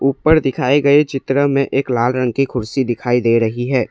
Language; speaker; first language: Hindi; non-native, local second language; Assamese